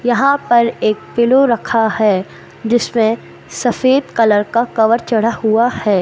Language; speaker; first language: Hindi; native; Hindi